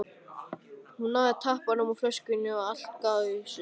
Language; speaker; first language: Icelandic; native; Icelandic